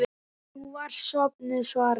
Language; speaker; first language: Icelandic; native; Icelandic